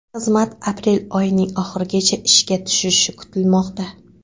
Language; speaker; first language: Uzbek; non-native, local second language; Kara-Kalpak